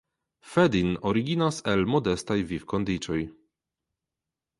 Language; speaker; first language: Esperanto; non-native, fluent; Polish